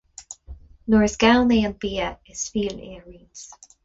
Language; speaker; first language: Irish; non-native, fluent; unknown